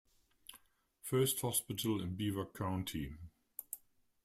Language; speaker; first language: English; non-native, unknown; German